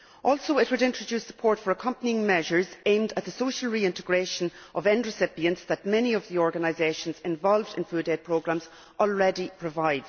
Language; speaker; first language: English; native; English